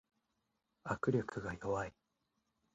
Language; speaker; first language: Japanese; native; Japanese